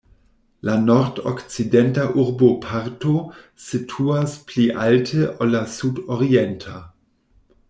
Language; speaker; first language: Esperanto; non-native, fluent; German